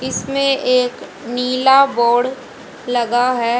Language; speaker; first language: Hindi; native; Hindi